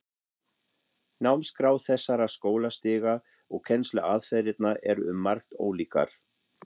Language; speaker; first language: Icelandic; non-native, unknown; German